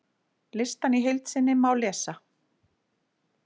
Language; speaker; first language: Icelandic; native; Icelandic